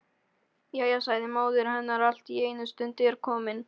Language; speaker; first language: Icelandic; non-native, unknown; Polish